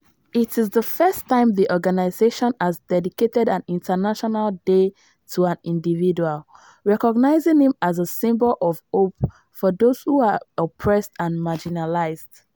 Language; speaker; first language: English; non-native, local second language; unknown